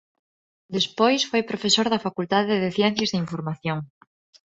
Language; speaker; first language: Galician; non-native, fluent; Spanish